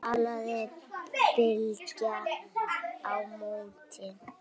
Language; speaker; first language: Icelandic; native; Icelandic